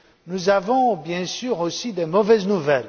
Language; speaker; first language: French; non-native, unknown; Romanian